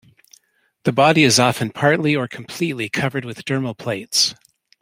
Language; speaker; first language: English; native; English